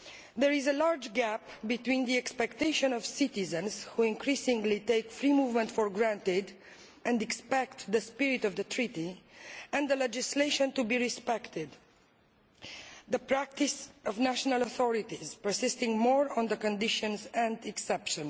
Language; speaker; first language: English; non-native, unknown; Romanian